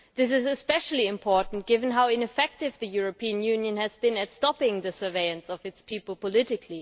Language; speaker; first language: English; non-native, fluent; German